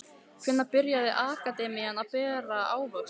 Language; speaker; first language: Icelandic; native; Icelandic